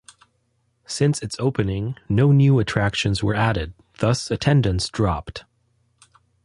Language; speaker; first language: English; non-native, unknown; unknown